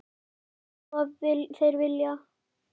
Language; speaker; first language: Icelandic; native; Icelandic